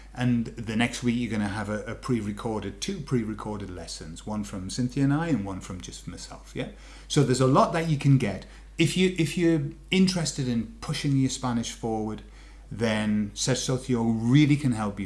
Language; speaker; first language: English; native; English